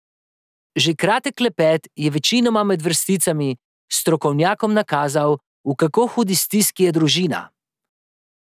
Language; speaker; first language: Slovenian; native; Slovenian